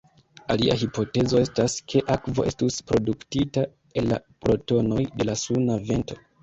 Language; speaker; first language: Esperanto; non-native, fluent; Kinyarwanda